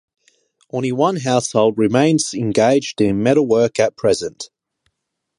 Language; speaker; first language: English; non-native, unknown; Japanese